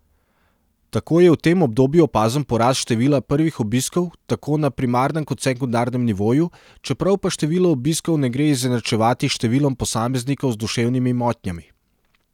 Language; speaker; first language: Slovenian; non-native, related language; Serbian